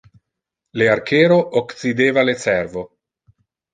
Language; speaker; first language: Interlingua; non-native, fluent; Italian